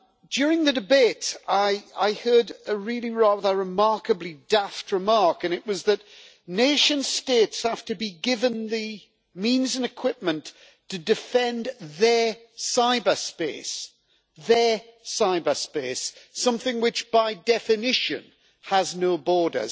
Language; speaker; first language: English; native; English